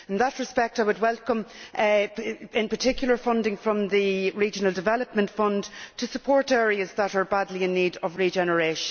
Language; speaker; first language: English; native; English